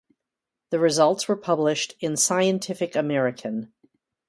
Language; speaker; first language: English; native; English